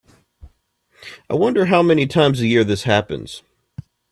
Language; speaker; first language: English; native; English